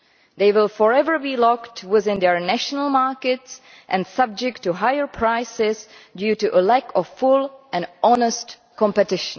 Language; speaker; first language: English; non-native, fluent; Czech